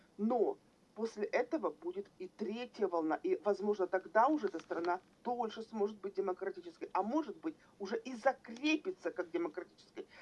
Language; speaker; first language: Russian; native; Russian